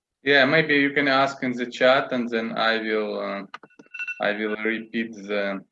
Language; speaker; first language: English; non-native, learner; Russian